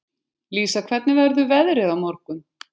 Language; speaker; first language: Icelandic; native; Icelandic